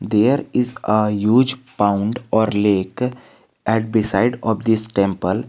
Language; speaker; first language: English; non-native, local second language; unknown